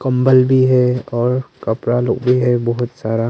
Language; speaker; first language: Hindi; non-native, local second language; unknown